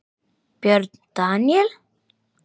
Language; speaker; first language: Icelandic; native; Icelandic